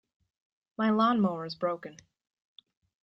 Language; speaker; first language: English; native; English